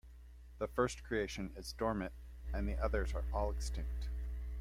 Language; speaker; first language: English; native; English